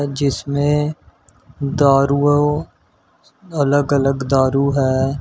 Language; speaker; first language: Hindi; native; Hindi